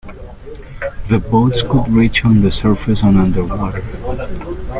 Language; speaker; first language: English; non-native, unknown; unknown